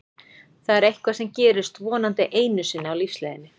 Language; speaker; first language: Icelandic; native; Icelandic